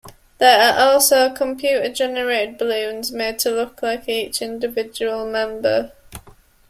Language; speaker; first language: English; native; English